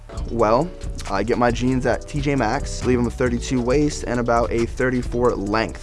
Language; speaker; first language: English; native; English